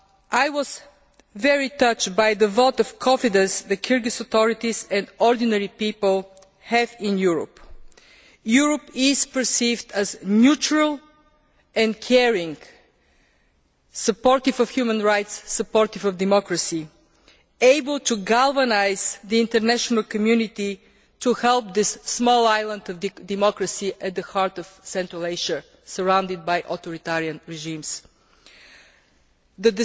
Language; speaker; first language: English; non-native, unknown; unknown